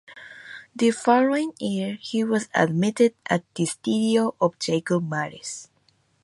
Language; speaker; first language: English; non-native, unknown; Japanese